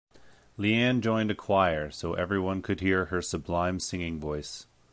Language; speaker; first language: English; native; English